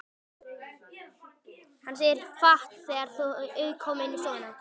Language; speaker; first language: Icelandic; native; Icelandic